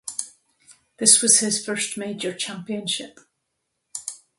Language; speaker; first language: English; native; English